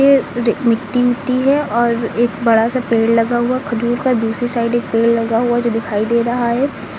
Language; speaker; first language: Hindi; native; Hindi